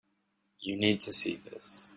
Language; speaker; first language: English; native; English